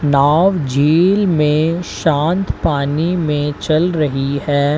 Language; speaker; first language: Hindi; native; Hindi